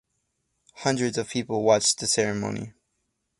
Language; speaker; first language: English; native; English